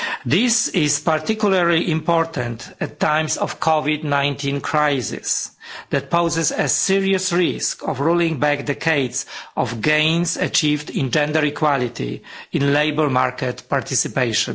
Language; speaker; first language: English; non-native, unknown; Polish